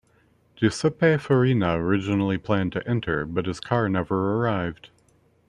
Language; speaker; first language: English; native; English